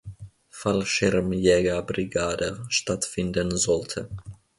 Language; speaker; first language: German; non-native, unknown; Finnish